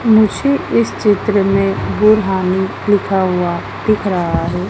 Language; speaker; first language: Hindi; native; Hindi